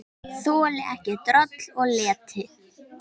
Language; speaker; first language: Icelandic; native; Icelandic